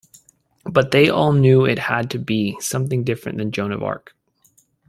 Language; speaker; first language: English; native; English